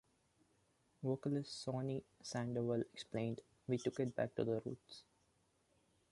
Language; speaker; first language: English; non-native, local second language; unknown